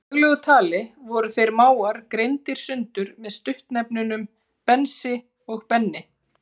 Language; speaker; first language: Icelandic; native; Icelandic